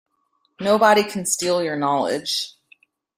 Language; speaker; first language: English; native; English